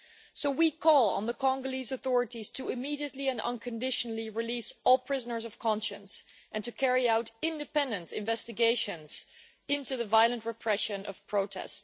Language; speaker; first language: English; non-native, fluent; Dutch